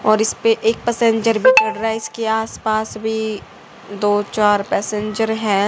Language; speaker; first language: Hindi; native; Hindi